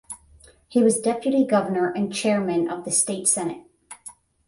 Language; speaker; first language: English; native; English